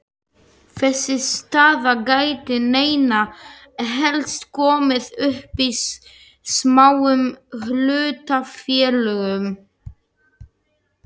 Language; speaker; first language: Icelandic; non-native, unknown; Slovak